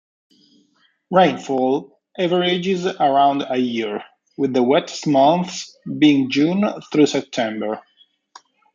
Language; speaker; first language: English; native; English